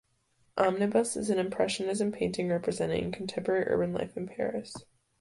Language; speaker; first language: English; native; English